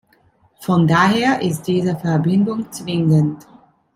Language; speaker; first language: German; non-native, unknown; Italian